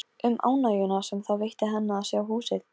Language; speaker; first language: Icelandic; non-native, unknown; Polish